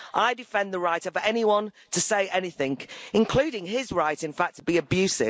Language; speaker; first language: English; native; English